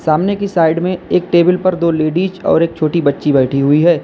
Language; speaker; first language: Hindi; native; Hindi